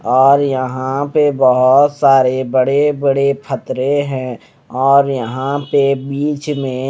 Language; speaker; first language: Hindi; non-native, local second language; Punjabi